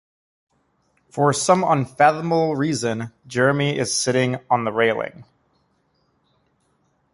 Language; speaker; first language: English; native; English